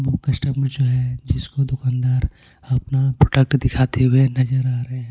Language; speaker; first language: Hindi; non-native, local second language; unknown